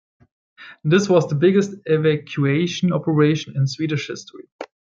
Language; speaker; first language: English; native; English